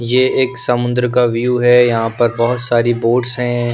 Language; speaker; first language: Hindi; non-native, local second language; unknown